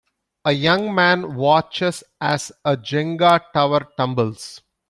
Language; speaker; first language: English; non-native, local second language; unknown